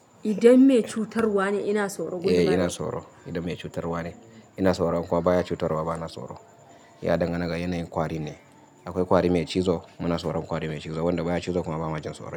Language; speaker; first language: Hausa; native; Hausa